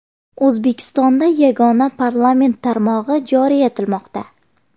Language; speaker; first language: Uzbek; native; Uzbek